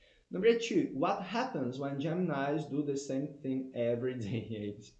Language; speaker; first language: English; non-native, fluent; Portuguese